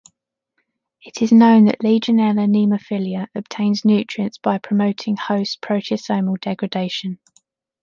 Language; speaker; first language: English; native; English